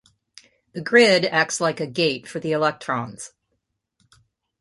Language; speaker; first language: English; native; English